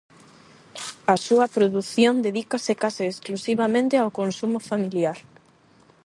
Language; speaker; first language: Galician; non-native, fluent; Spanish